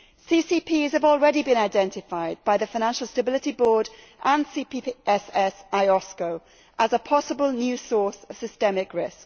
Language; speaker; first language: English; native; English